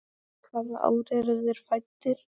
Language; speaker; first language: Icelandic; native; Icelandic